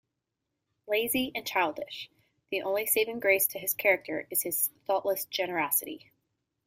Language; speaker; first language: English; native; English